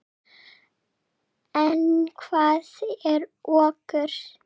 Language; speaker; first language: Icelandic; non-native, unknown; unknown